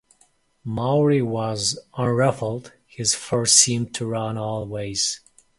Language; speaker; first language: English; non-native, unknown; Mongolian